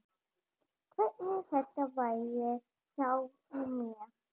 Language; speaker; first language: Icelandic; non-native, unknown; German